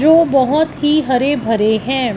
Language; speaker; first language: Hindi; non-native, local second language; Punjabi